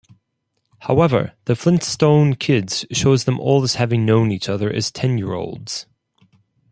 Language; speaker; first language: English; non-native, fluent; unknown